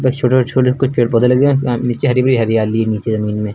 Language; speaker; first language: Hindi; native; Hindi